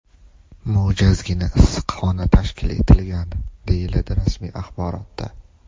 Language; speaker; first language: Uzbek; native; Uzbek